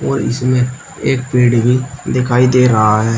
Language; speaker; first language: Hindi; native; Hindi